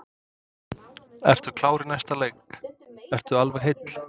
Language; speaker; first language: Icelandic; non-native, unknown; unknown